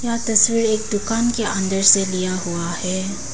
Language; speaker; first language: Hindi; non-native, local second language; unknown